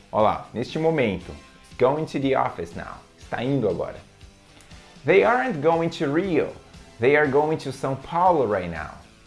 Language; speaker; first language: English; non-native, fluent; Portuguese